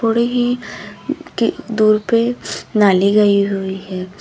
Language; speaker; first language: Hindi; native; Hindi